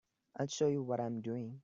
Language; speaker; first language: English; non-native, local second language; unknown